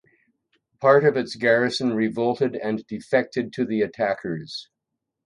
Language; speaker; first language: English; native; English